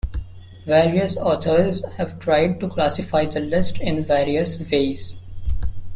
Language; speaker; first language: English; non-native, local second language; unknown